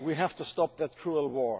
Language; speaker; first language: English; non-native, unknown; German